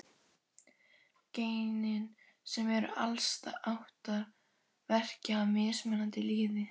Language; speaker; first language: Icelandic; native; Icelandic